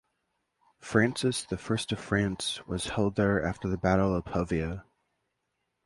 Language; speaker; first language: English; native; English